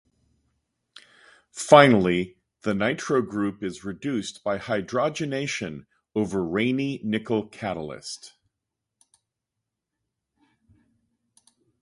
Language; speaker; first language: English; native; English